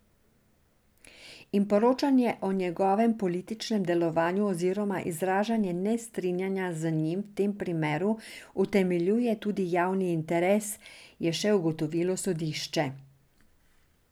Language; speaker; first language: Slovenian; non-native, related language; Serbian